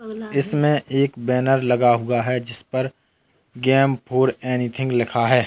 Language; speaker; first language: Hindi; native; Hindi